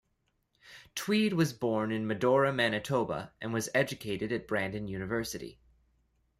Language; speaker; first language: English; native; English